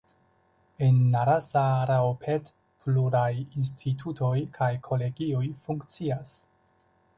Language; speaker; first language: Esperanto; non-native, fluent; Chinese